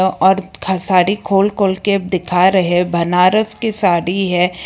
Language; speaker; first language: Hindi; non-native, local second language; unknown